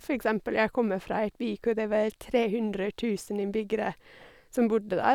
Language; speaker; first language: Norwegian; non-native, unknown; English